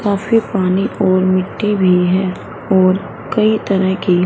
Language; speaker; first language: Hindi; non-native, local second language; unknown